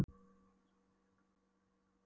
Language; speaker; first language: Icelandic; non-native, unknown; Polish